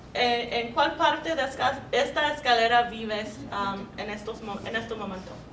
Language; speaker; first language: Spanish; non-native, learner; English